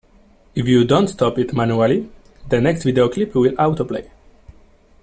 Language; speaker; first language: English; non-native, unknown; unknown